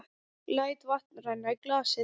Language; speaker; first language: Icelandic; non-native, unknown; English